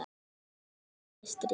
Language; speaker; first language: Icelandic; native; Icelandic